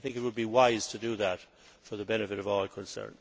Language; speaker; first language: English; native; English